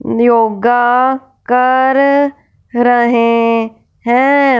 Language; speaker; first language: Hindi; non-native, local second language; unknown